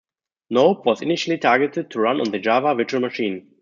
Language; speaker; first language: English; non-native, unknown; German